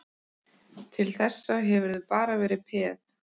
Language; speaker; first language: Icelandic; native; Icelandic